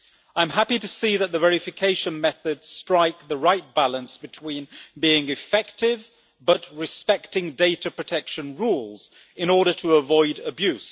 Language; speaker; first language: English; native; English